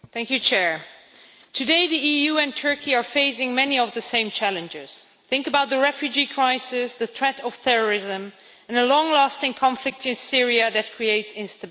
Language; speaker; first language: English; non-native, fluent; Dutch